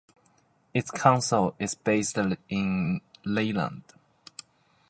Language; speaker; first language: English; native; English